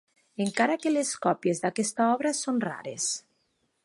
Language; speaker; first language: Catalan; native; Catalan